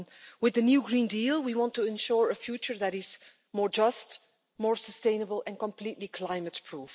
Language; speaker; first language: English; non-native, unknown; Dutch